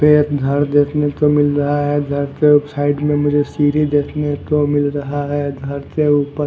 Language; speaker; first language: Hindi; non-native, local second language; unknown